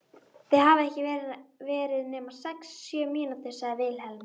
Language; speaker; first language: Icelandic; native; Icelandic